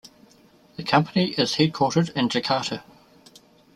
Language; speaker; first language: English; native; English